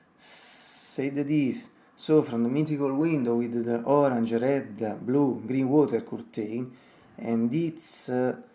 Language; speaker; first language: English; non-native, fluent; Italian